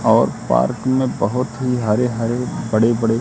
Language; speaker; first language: Hindi; native; Hindi